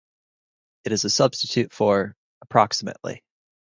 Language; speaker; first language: English; native; English